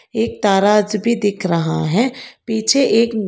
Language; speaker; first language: Hindi; non-native, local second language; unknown